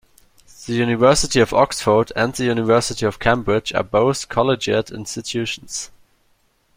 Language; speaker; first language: English; non-native, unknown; German